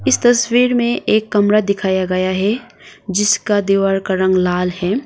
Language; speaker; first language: Hindi; non-native, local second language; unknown